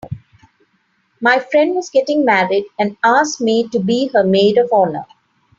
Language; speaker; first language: English; non-native, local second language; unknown